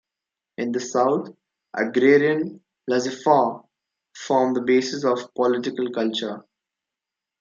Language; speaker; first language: English; non-native, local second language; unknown